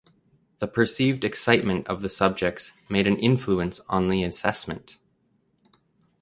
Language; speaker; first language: English; native; English